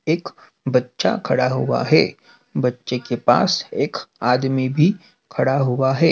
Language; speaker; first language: Hindi; native; Hindi